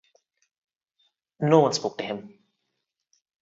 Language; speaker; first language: English; non-native, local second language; Telugu